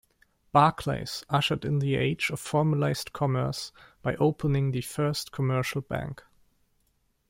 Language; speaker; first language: English; non-native, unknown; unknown